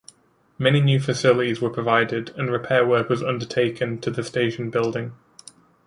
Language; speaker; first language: English; native; English